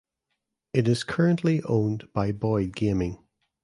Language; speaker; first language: English; native; English